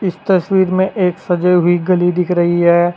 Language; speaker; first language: Hindi; native; Hindi